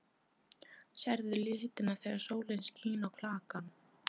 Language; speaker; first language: Icelandic; non-native, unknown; Polish